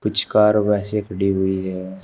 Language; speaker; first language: Hindi; native; Hindi